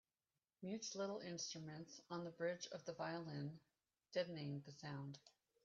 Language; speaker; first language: English; native; English